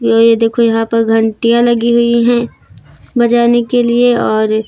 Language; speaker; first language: Hindi; native; Hindi